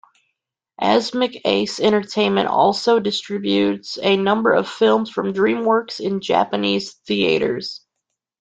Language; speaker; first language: English; native; English